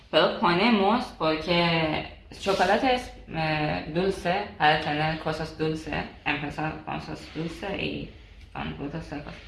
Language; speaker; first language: Spanish; non-native, learner; Persian